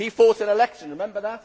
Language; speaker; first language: English; native; English